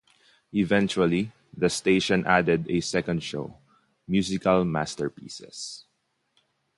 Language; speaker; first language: English; non-native, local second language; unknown